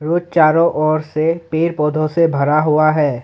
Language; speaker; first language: Hindi; non-native, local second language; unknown